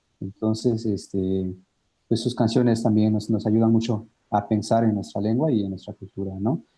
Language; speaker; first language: Spanish; native; Spanish